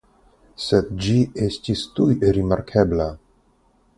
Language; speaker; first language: Esperanto; non-native, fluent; Russian